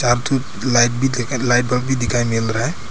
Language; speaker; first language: Hindi; non-native, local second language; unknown